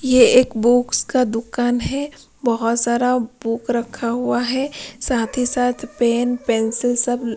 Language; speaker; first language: Hindi; non-native, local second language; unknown